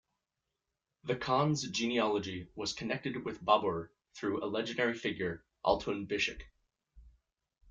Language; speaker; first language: English; native; English